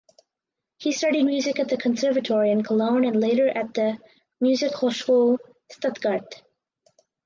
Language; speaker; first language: English; native; English